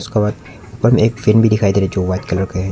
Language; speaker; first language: Hindi; non-native, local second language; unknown